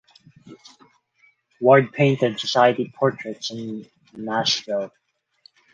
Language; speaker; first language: English; non-native, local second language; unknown